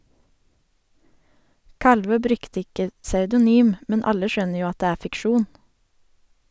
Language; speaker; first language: Norwegian; native; Norwegian